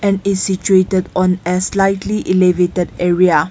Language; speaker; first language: English; non-native, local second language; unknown